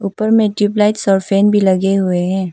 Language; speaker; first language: Hindi; non-native, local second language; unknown